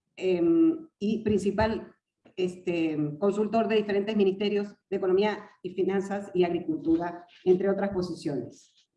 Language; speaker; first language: Spanish; native; Spanish